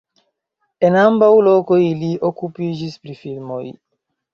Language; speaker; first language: Esperanto; non-native, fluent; Chinese